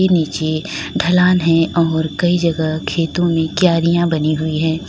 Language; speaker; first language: Hindi; native; Hindi